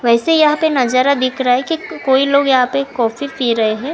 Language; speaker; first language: Hindi; non-native, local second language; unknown